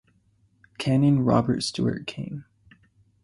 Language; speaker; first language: English; native; English